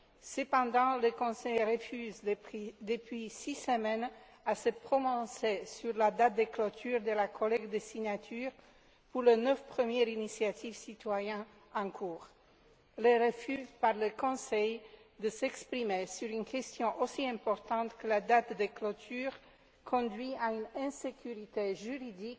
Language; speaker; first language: French; non-native, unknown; Slovak